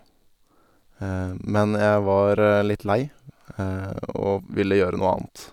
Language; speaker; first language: Norwegian; native; Norwegian